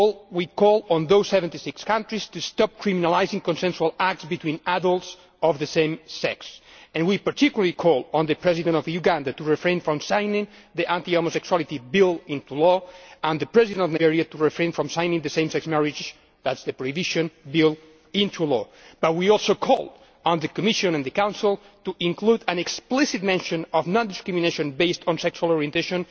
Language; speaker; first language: English; non-native, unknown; Spanish